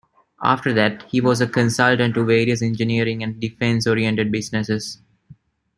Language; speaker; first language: English; non-native, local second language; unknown